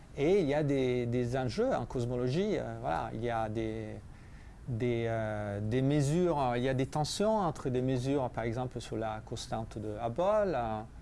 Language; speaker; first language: French; non-native, fluent; Italian